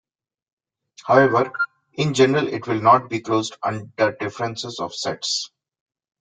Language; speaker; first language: English; non-native, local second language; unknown